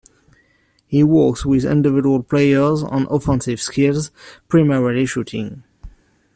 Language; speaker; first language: English; non-native, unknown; French